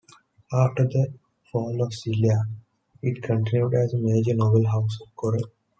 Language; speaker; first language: English; non-native, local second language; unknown